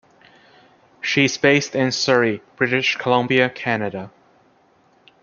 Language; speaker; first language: English; native; English